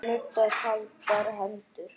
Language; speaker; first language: Icelandic; native; Icelandic